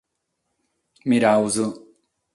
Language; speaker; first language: Sardinian; non-native, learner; Catalan